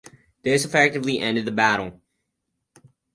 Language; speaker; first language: English; native; English